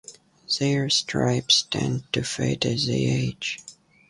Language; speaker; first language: English; native; English